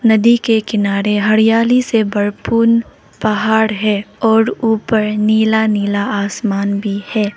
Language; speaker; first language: Hindi; non-native, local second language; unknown